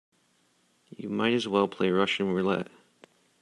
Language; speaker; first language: English; native; English